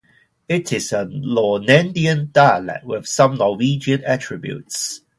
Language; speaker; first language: English; non-native, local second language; Cantonese